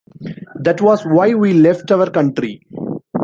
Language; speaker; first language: English; non-native, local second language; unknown